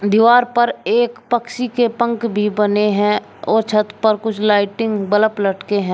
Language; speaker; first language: Hindi; native; Hindi